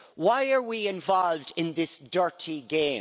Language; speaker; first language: English; native; English